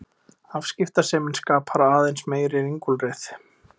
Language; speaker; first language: Icelandic; native; Icelandic